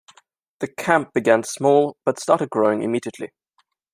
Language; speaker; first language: English; non-native, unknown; German